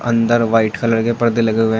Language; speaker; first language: Hindi; native; Hindi